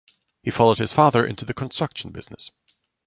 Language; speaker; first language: English; non-native, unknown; German